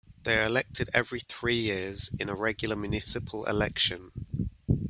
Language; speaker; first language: English; native; English